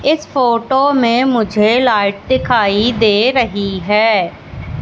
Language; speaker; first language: Hindi; native; Hindi